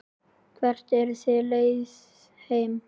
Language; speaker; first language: Icelandic; native; Icelandic